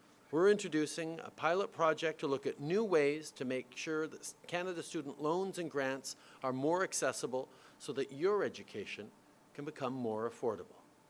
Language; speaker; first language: English; native; English